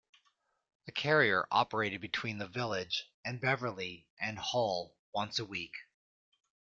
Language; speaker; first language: English; native; English